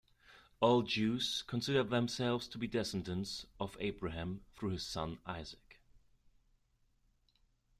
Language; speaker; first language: English; non-native, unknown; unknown